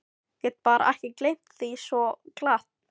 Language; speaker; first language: Icelandic; non-native, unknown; Filipino